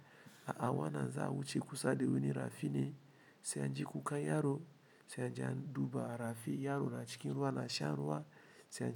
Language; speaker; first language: Hausa; non-native, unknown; Igbo